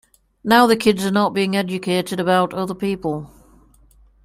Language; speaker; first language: English; native; English